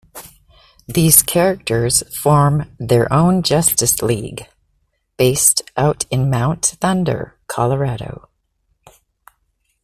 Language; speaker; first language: English; native; English